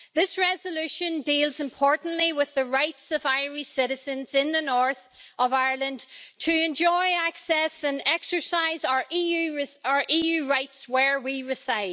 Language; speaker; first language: English; native; English